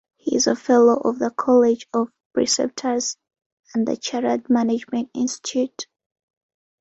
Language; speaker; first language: English; non-native, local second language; Ganda